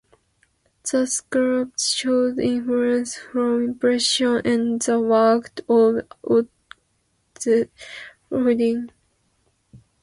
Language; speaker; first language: English; non-native, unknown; Japanese